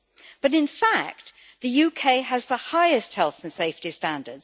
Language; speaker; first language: English; native; English